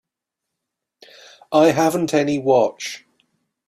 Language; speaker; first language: English; native; English